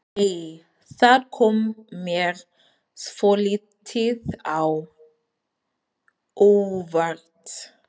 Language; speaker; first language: Icelandic; non-native, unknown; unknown